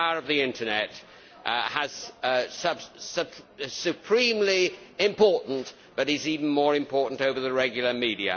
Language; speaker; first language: English; native; English